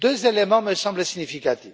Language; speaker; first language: French; non-native, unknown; Romanian